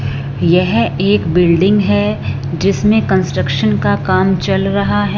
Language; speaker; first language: Hindi; non-native, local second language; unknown